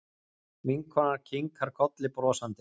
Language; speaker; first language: Icelandic; native; Icelandic